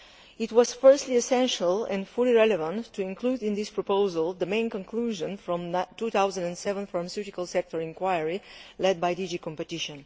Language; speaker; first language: English; non-native, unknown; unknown